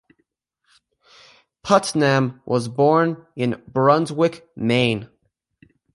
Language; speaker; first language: English; native; English